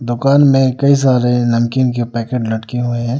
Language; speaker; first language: Hindi; non-native, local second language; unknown